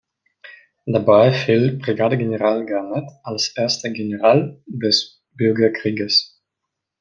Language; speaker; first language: German; non-native, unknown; Russian